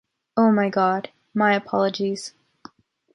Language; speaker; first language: English; native; English